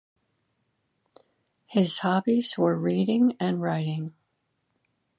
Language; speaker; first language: English; native; English